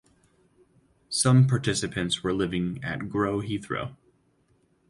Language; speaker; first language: English; native; English